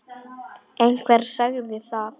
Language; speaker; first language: Icelandic; non-native, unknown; Polish